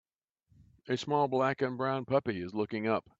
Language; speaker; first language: English; native; English